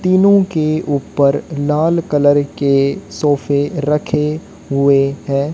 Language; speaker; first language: Hindi; native; Hindi